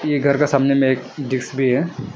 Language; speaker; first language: Hindi; non-native, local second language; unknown